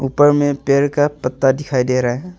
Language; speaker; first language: Hindi; non-native, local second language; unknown